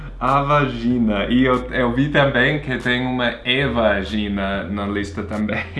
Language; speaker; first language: Portuguese; non-native, fluent; English